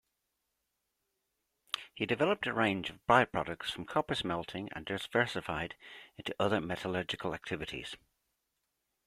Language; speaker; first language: English; native; English